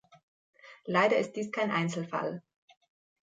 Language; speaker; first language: German; native; German